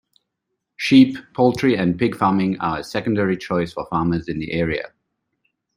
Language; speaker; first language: English; non-native, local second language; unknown